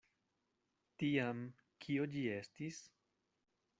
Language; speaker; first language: Esperanto; non-native, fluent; Spanish